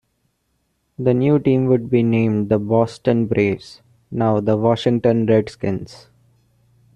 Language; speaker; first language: English; non-native, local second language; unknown